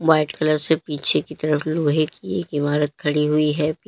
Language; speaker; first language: Hindi; native; Hindi